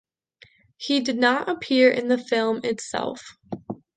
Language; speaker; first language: English; native; English